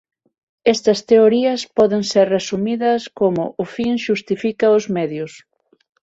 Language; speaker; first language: Galician; non-native, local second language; Spanish